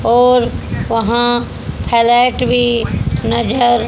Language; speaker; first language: Hindi; native; Hindi